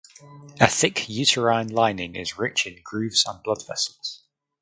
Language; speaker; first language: English; native; English